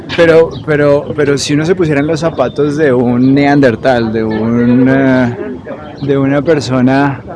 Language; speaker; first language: Spanish; native; Spanish